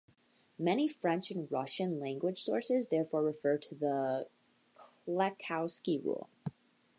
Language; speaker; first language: English; native; English